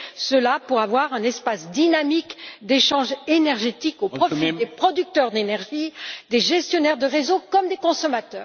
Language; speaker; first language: French; native; French